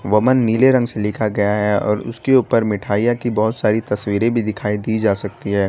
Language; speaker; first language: Hindi; non-native, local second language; Gujarati